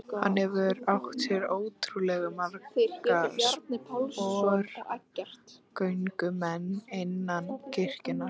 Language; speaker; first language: Icelandic; native; Icelandic